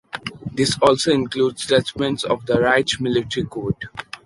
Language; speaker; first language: English; non-native, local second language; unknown